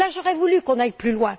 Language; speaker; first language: French; native; French